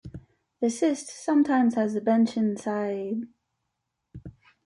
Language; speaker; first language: English; native; English